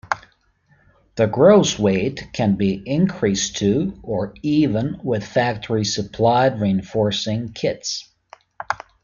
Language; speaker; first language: English; native; English